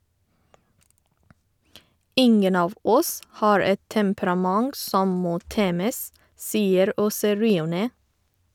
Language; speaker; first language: Norwegian; non-native, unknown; Persian